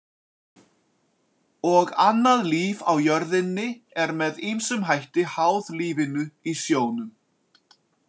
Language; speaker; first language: Icelandic; native; Icelandic